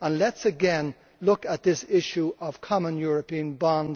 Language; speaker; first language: English; native; English